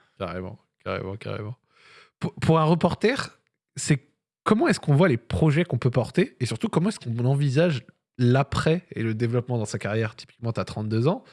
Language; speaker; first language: French; native; French